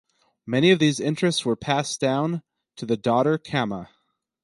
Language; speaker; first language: English; native; English